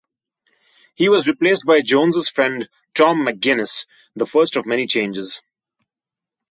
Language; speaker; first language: English; non-native, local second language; Bangla